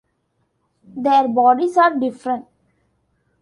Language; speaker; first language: English; non-native, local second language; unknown